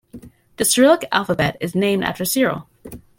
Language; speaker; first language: English; native; English